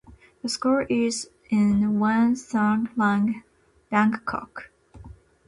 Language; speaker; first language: English; non-native, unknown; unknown